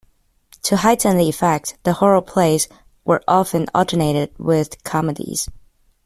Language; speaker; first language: English; non-native, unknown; Chinese